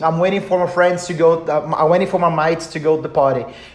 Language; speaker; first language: English; non-native, fluent; Portuguese